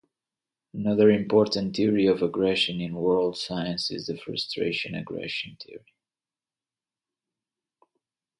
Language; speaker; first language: English; native; English